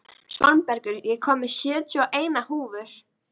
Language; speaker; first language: Icelandic; native; Icelandic